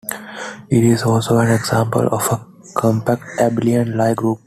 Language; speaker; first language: English; non-native, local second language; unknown